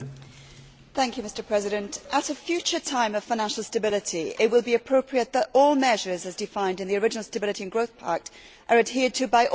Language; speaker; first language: English; native; English